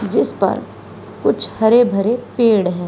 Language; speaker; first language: Hindi; native; Hindi